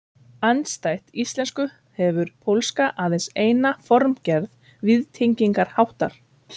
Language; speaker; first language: Icelandic; native; Icelandic